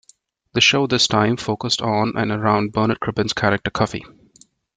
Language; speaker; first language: English; non-native, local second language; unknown